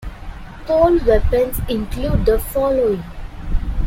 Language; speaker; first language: English; non-native, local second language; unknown